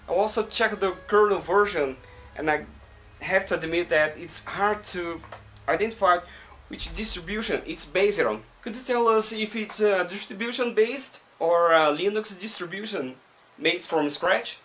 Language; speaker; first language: English; non-native, fluent; Portuguese